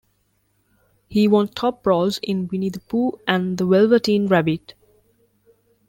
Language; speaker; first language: English; non-native, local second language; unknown